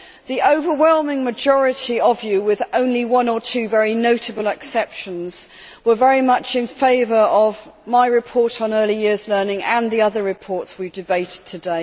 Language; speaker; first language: English; native; English